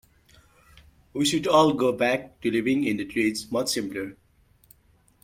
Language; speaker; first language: English; non-native, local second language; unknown